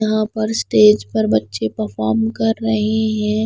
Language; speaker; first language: Hindi; non-native, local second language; Punjabi